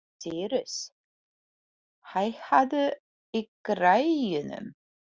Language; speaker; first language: Icelandic; non-native, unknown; Polish